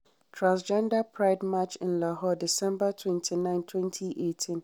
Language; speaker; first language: English; non-native, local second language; Hausa